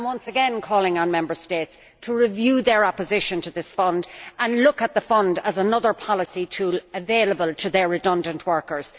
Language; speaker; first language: English; native; English